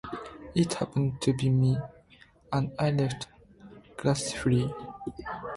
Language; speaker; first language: English; non-native, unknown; Japanese